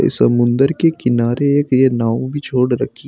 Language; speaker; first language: Hindi; native; Hindi